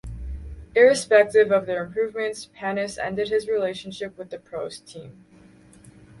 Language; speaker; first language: English; native; English